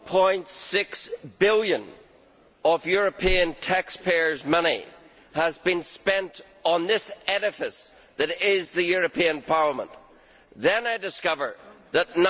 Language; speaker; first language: English; native; English